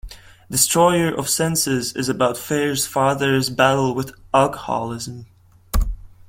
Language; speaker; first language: English; non-native, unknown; Latvian